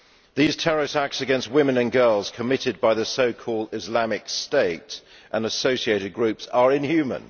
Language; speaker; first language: English; native; English